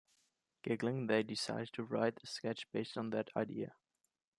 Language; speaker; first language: English; non-native, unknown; German